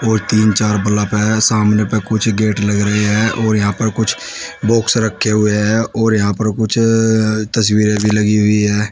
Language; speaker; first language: Hindi; native; Hindi